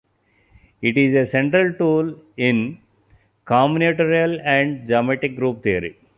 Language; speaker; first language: English; non-native, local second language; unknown